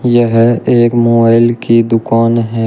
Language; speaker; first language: Hindi; native; Hindi